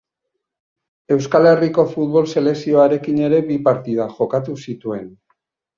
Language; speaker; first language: Basque; native; Basque